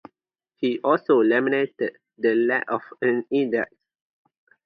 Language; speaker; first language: English; non-native, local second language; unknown